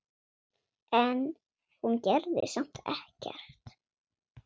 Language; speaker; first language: Icelandic; non-native, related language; Swedish